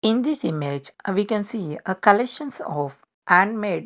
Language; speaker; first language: English; non-native, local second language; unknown